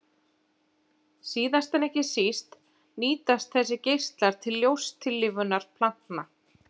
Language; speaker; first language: Icelandic; native; Icelandic